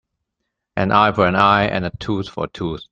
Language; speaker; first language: English; non-native, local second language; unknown